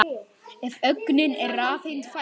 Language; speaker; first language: Icelandic; native; Icelandic